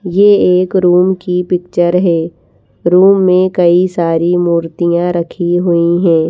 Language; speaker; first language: Hindi; native; Hindi